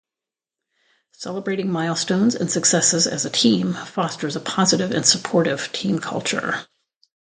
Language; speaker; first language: English; native; English